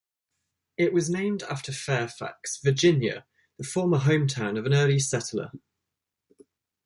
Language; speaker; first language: English; native; English